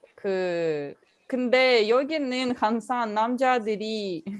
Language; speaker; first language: Korean; non-native, learner; Russian